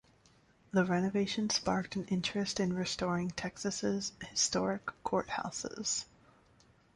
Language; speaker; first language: English; native; English